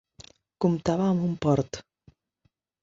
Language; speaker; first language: Catalan; non-native, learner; Spanish